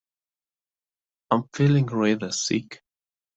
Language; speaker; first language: English; non-native, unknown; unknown